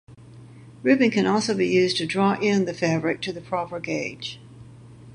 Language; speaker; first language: English; native; English